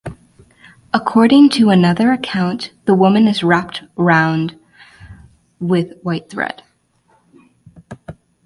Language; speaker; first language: English; native; English